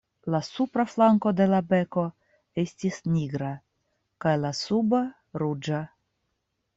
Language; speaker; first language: Esperanto; non-native, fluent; Russian